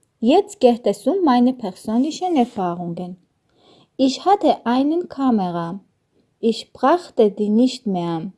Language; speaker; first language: German; non-native, learner; Armenian